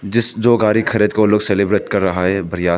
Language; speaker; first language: Hindi; non-native, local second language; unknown